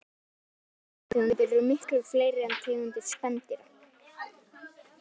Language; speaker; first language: Icelandic; native; Icelandic